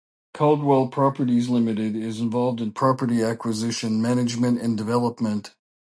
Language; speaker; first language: English; native; English